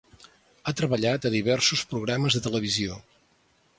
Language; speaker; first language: Catalan; native; Catalan